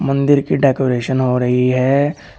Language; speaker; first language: Hindi; native; Hindi